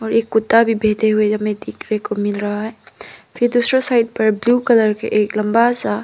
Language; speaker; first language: Hindi; non-native, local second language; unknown